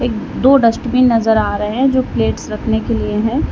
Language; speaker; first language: Hindi; native; Hindi